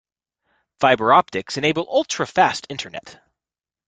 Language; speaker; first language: English; native; English